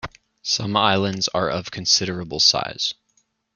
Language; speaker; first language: English; native; English